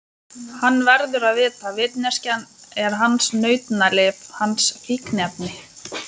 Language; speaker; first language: Icelandic; non-native, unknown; Lithuanian